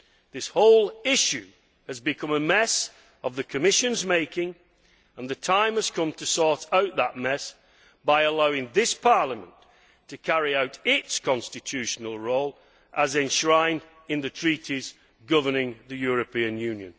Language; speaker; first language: English; native; English